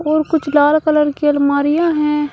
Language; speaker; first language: Hindi; native; Hindi